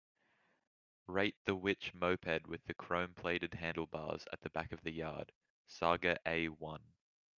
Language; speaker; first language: English; native; English